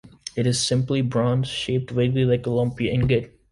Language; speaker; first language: English; native; English